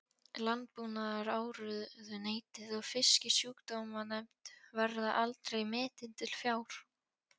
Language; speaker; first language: Icelandic; non-native, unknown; Polish